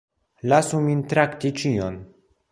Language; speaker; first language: Esperanto; non-native, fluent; Polish